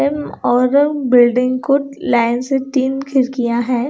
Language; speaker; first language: Hindi; non-native, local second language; Punjabi